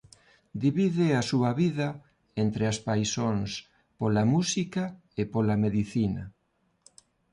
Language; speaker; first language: Galician; non-native, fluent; Spanish